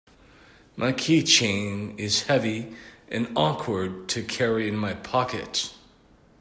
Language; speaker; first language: English; native; English